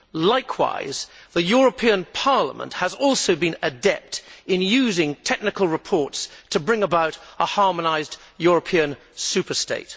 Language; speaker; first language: English; native; English